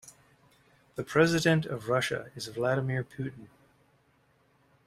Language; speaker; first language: English; native; English